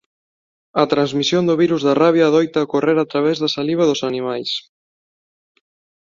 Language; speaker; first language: Galician; non-native, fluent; Spanish